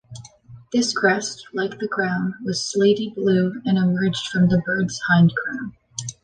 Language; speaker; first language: English; native; English